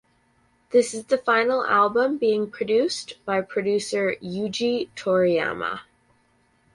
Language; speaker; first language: English; native; English